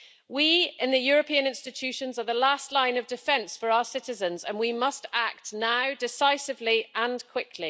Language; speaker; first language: English; native; English